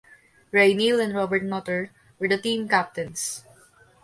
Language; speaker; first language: English; non-native, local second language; Filipino